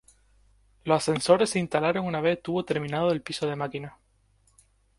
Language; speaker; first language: Spanish; native; Spanish